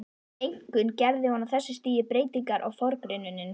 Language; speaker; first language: Icelandic; native; Icelandic